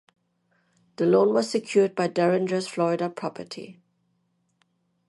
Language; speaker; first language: English; non-native, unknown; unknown